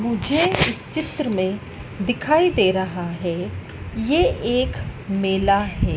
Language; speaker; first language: Hindi; native; Hindi